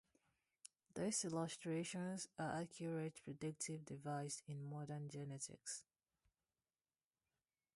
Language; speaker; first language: English; non-native, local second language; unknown